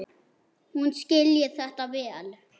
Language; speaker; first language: Icelandic; non-native, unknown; German